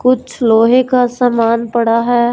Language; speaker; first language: Hindi; non-native, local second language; Punjabi